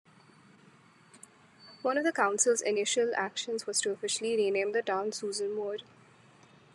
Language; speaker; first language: English; non-native, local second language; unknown